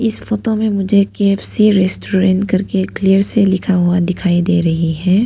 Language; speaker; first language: Hindi; non-native, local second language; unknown